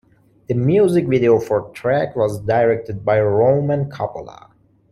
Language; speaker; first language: English; non-native, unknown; Persian